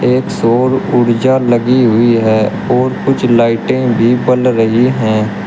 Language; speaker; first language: Hindi; native; Hindi